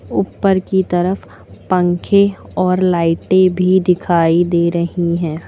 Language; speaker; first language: Hindi; native; Hindi